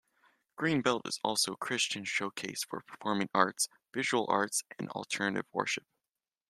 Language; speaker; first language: English; native; English